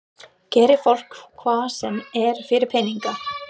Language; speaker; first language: Icelandic; non-native, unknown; English